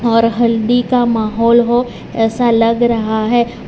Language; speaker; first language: Hindi; non-native, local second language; Gujarati